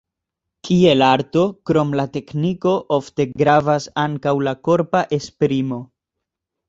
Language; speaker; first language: Esperanto; non-native, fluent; Spanish